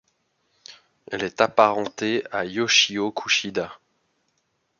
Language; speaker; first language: French; native; French